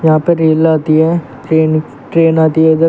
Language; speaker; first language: Hindi; native; Hindi